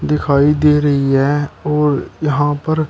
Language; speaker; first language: Hindi; native; Hindi